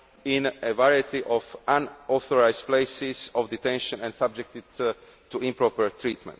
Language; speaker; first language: English; non-native, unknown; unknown